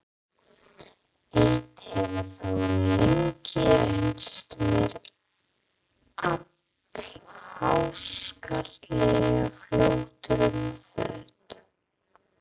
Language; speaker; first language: Icelandic; non-native, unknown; English